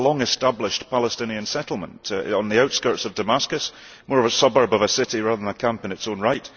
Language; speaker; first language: English; early bilingual, heritage; English